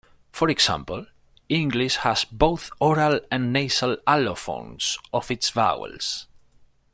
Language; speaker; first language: English; non-native, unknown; Spanish